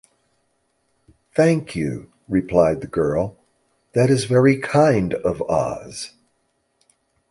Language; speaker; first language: English; native; English